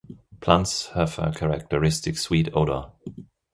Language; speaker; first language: English; non-native, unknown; German